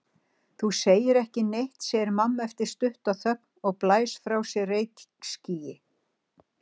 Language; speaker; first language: Icelandic; native; Icelandic